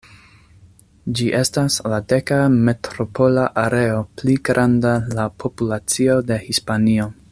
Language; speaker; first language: Esperanto; non-native, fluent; English